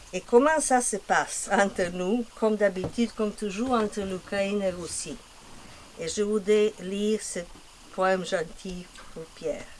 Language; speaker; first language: French; non-native, fluent; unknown